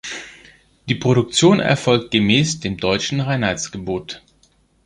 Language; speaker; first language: German; non-native, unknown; Greek